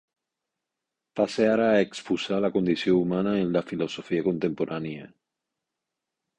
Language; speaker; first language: Catalan; non-native, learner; Spanish